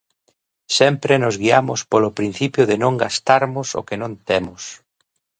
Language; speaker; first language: Galician; native; Galician